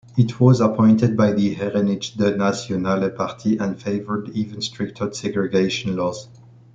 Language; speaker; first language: English; non-native, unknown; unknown